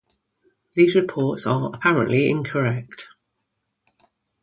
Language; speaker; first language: English; native; English